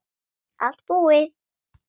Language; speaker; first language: Icelandic; non-native, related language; Swedish